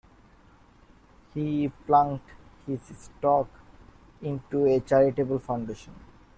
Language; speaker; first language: English; non-native, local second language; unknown